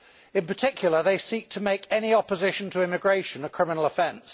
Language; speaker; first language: English; native; English